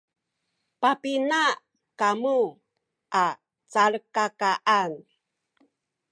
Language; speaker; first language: Sakizaya; native; Sakizaya